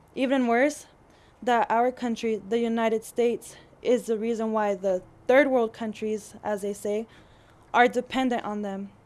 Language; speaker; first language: English; early bilingual, other home language; Spanish